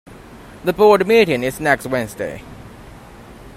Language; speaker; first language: English; non-native, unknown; Chinese